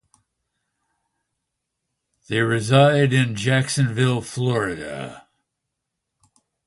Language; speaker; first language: English; native; English